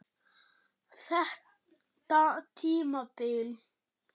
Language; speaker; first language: Icelandic; non-native, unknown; German